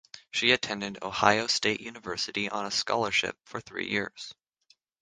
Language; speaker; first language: English; native; English